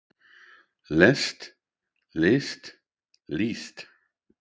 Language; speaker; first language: Icelandic; non-native, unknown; English